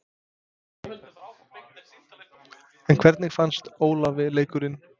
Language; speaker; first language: Icelandic; non-native, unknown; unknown